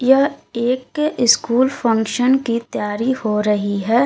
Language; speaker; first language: Hindi; native; Hindi